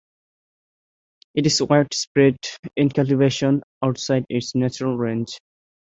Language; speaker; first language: English; non-native, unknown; Bangla